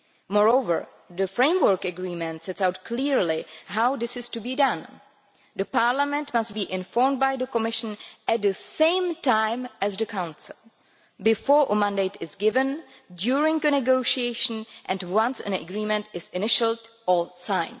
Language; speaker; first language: English; non-native, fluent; Czech